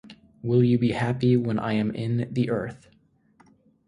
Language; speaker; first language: English; native; English